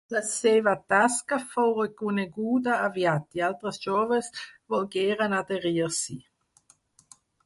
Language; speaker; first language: Catalan; non-native, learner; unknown